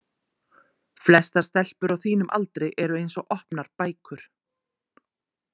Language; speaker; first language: Icelandic; native; Icelandic